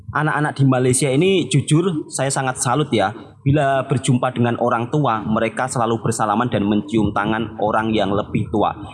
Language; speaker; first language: Indonesian; native; Indonesian